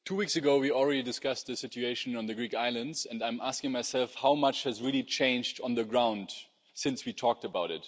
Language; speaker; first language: English; non-native, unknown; German